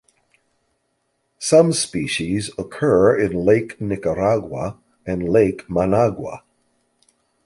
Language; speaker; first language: English; native; English